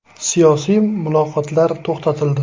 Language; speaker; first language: Uzbek; native; Uzbek